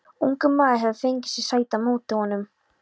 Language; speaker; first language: Icelandic; non-native, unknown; Polish